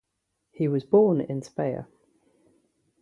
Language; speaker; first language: English; native; English